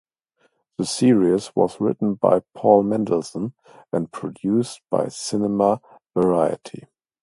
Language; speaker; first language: English; non-native, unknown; German